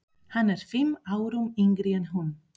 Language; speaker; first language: Icelandic; non-native, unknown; Spanish